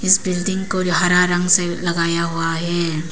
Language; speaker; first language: Hindi; non-native, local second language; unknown